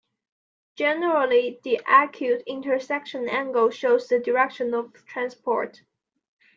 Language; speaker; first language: English; non-native, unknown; Chinese